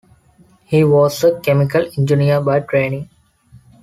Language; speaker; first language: English; non-native, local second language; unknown